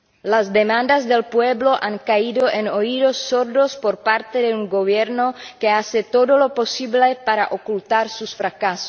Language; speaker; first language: Spanish; non-native, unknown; Czech